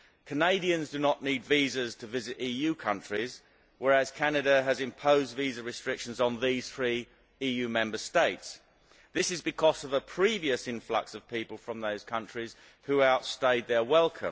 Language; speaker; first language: English; native; English